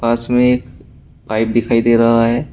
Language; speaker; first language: Hindi; native; Hindi